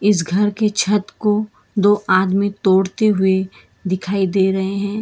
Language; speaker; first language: Hindi; non-native, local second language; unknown